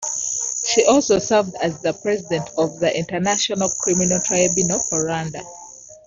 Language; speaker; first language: English; non-native, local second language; Ganda